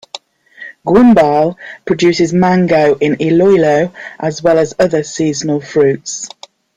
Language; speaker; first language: English; native; English